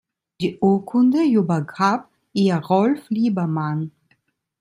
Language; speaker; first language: German; non-native, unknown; Italian